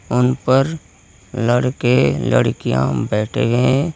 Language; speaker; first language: Hindi; native; Hindi